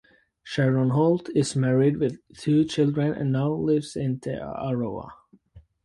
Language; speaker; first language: English; native; English